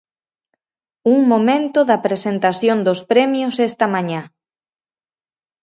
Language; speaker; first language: Galician; native; Galician